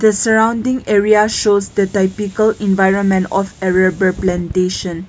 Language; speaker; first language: English; non-native, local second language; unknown